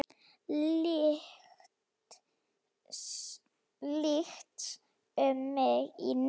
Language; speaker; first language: Icelandic; non-native, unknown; Slovak